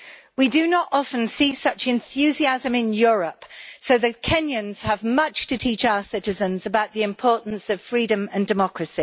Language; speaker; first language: English; native; English